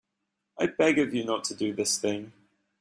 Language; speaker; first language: English; native; English